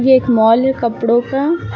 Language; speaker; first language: Hindi; native; Hindi